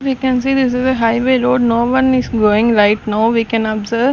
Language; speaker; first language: English; non-native, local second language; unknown